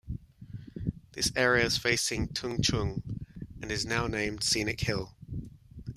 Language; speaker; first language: English; native; English